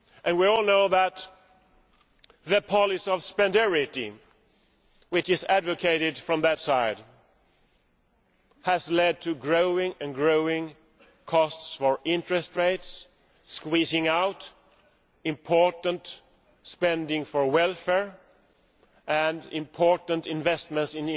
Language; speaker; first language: English; non-native, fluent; Swedish